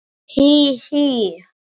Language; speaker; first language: Icelandic; non-native, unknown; English